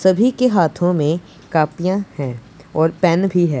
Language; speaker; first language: Hindi; non-native, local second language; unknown